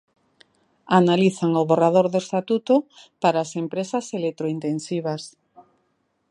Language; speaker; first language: Galician; native; Galician